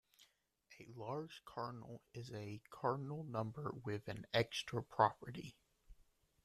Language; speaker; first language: English; native; English